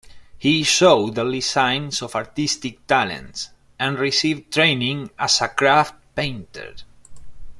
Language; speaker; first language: English; non-native, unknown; Spanish